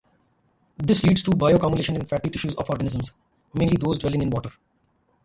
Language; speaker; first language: English; non-native, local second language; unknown